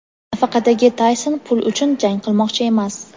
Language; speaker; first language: Uzbek; native; Uzbek